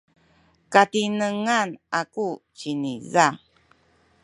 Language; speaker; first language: Sakizaya; native; Sakizaya